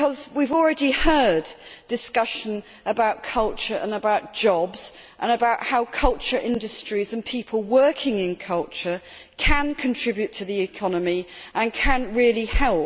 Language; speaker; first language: English; native; English